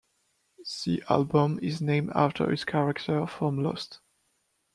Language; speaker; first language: English; non-native, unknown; French